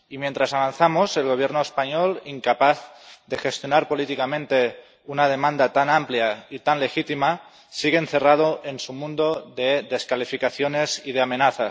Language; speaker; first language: Spanish; non-native, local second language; Catalan